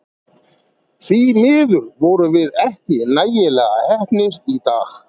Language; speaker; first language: Icelandic; native; Icelandic